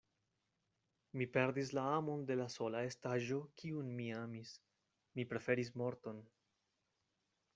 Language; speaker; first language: Esperanto; non-native, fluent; Spanish